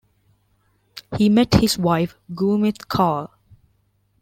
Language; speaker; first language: English; non-native, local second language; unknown